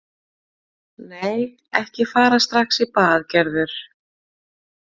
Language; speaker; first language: Icelandic; native; Icelandic